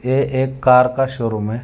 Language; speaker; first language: Hindi; non-native, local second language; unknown